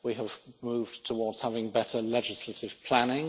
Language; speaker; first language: English; native; English